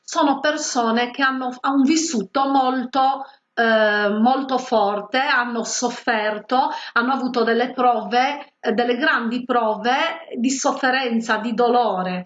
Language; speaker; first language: Italian; native; Italian